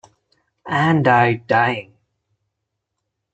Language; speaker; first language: English; non-native, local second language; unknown